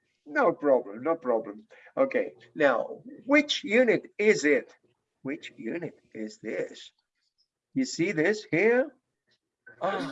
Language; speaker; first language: English; non-native, fluent; Spanish